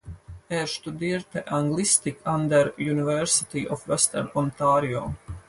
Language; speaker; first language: German; non-native, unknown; Latvian